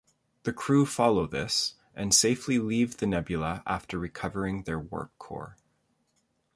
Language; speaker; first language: English; native; English